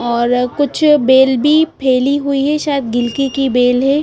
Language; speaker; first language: Hindi; non-native, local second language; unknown